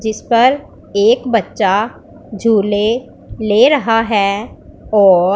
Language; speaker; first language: Hindi; non-native, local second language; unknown